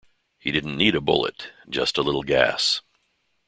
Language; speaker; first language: English; native; English